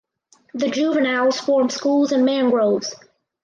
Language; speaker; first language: English; native; English